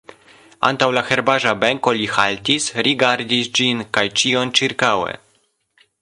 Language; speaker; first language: Esperanto; non-native, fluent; Polish